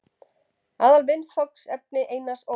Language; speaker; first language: Icelandic; native; Icelandic